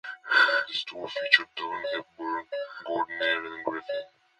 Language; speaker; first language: English; non-native, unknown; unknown